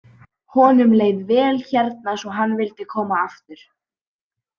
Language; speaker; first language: Icelandic; native; Icelandic